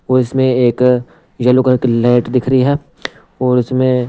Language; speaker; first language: Hindi; non-native, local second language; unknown